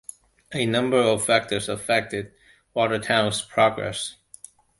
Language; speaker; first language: English; non-native, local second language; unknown